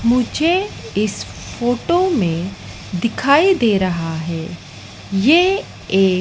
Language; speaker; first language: Hindi; native; Hindi